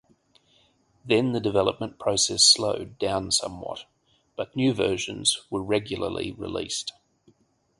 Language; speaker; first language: English; native; English